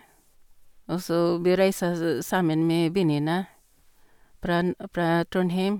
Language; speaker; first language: Norwegian; non-native, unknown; Cebuano